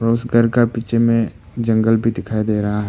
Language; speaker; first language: Hindi; non-native, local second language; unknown